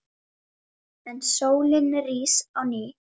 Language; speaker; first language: Icelandic; native; Icelandic